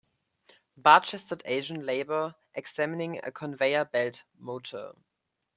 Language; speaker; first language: English; native; English